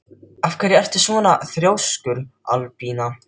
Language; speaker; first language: Icelandic; non-native, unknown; Filipino